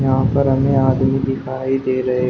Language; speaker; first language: Hindi; native; Hindi